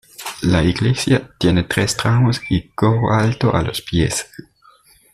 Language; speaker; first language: Spanish; native; Spanish